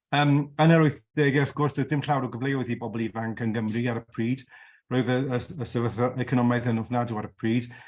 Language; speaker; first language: Welsh; non-native, local second language; English